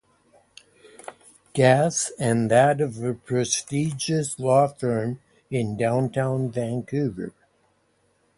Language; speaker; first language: English; native; English